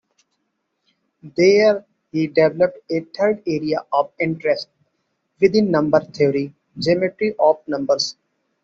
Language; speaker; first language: English; non-native, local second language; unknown